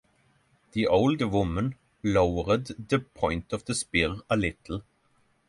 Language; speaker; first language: English; non-native, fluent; Norwegian